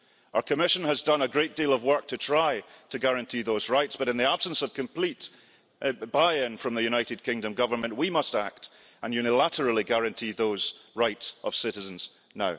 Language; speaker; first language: English; early bilingual, heritage; English